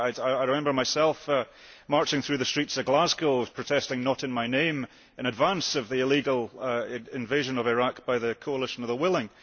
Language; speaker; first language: English; early bilingual, heritage; English